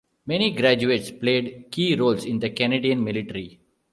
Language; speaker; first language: English; non-native, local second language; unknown